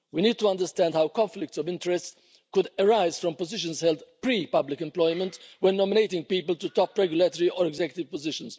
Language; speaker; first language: English; non-native, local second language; Maltese